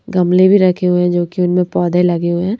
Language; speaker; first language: Hindi; native; Hindi